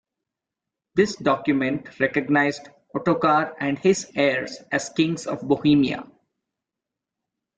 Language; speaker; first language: English; non-native, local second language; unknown